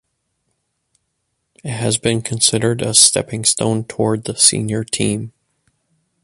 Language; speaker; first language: English; native; English